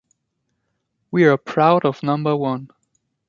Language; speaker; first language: English; non-native, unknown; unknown